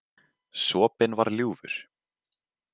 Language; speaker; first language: Icelandic; native; Icelandic